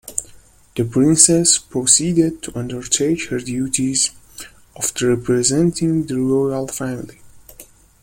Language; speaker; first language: English; native; English